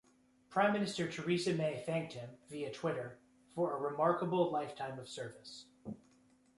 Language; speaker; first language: English; native; English